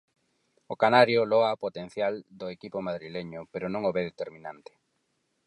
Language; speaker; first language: Galician; non-native, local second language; Spanish